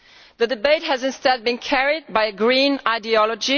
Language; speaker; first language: English; non-native, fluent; Italian